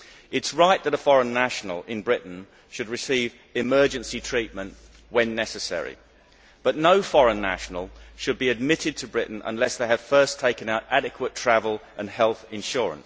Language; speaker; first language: English; native; English